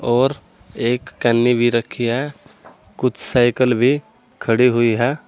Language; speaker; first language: Hindi; native; Hindi